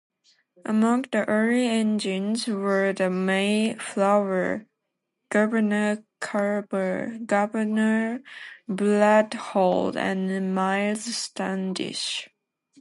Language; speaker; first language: English; non-native, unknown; Japanese